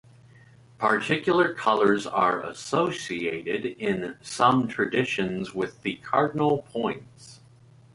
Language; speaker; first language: English; native; English